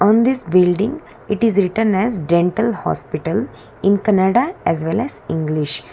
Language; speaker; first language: English; non-native, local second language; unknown